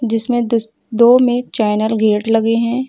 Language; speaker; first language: Hindi; native; Hindi